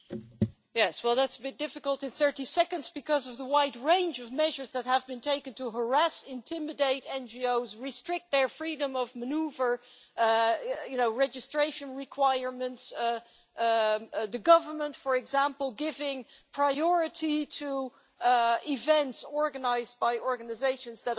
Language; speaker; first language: English; non-native, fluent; Dutch